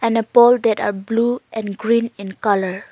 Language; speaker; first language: English; non-native, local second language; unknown